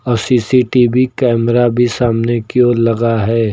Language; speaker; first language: Hindi; native; Hindi